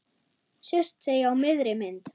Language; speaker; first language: Icelandic; non-native, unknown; German